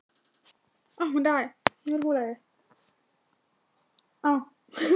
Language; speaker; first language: Icelandic; non-native, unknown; Thai